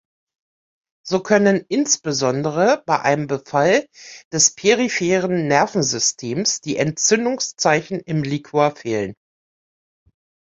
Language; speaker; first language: German; native; German